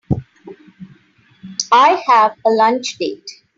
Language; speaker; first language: English; non-native, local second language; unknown